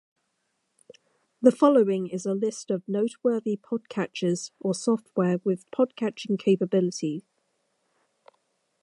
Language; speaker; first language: English; native; English